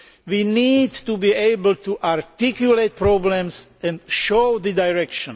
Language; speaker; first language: English; non-native, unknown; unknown